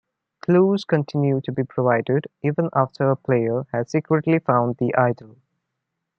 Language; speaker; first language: English; non-native, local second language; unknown